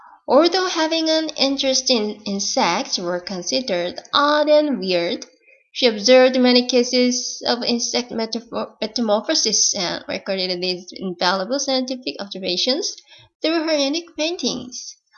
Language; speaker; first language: English; non-native, fluent; Korean